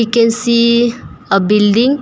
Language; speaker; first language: English; non-native, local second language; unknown